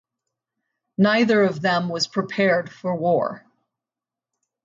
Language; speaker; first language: English; native; English